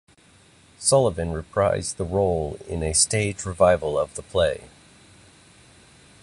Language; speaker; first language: English; native; English